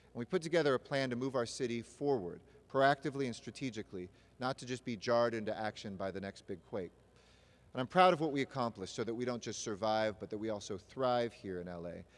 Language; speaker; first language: English; native; English